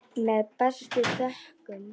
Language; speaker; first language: Icelandic; non-native, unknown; Polish